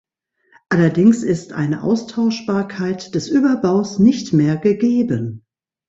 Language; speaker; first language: German; native; German